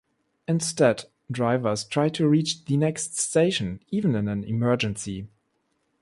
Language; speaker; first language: English; non-native, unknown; German